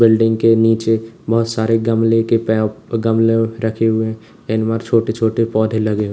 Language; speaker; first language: Hindi; native; Hindi